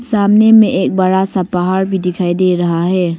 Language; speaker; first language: Hindi; early bilingual, other home language; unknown